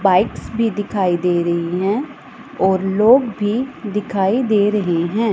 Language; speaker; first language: Hindi; non-native, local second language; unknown